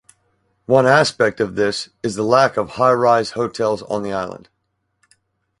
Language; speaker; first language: English; native; English